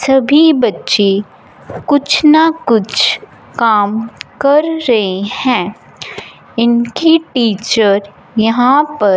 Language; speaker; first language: Hindi; non-native, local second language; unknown